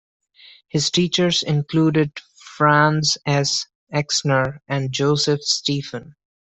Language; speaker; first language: English; non-native, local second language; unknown